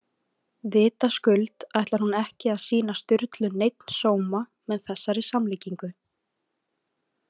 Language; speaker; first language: Icelandic; native; Icelandic